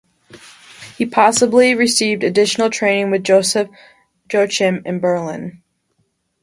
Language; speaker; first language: English; native; English